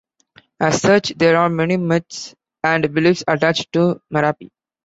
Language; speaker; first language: English; non-native, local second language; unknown